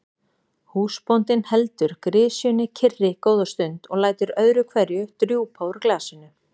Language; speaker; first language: Icelandic; native; Icelandic